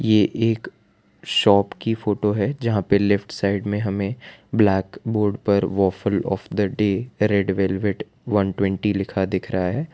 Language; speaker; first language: Hindi; non-native, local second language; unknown